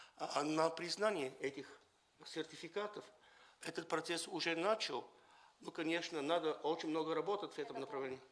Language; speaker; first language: Russian; non-native, related language; Bulgarian